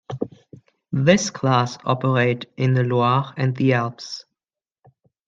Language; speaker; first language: English; non-native, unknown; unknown